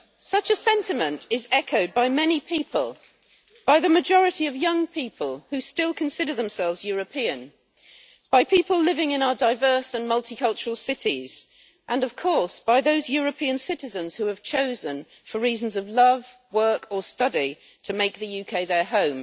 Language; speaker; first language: English; native; English